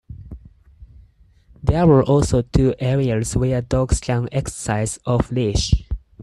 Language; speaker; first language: English; non-native, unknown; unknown